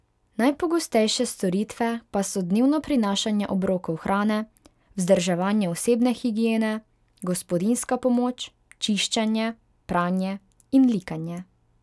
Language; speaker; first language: Slovenian; non-native, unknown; Hungarian